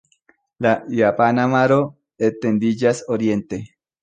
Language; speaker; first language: Esperanto; non-native, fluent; Spanish